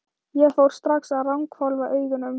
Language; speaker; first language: Icelandic; non-native, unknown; Thai